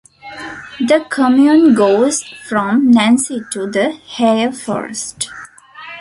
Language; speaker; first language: English; non-native, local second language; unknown